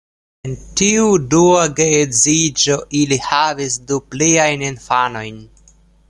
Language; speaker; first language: Esperanto; non-native, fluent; Russian